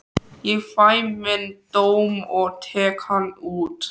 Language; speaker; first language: Icelandic; native; Icelandic